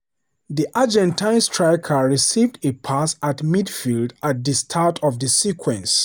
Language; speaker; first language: English; non-native, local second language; Hausa